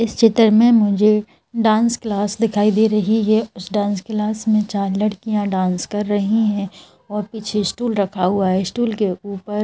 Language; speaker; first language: Hindi; native; Hindi